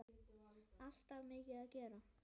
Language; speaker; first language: Icelandic; native; Icelandic